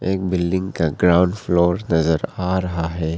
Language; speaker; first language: Hindi; non-native, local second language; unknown